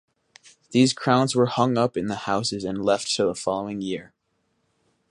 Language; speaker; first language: English; native; English